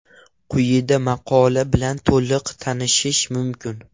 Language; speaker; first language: Uzbek; non-native, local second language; Russian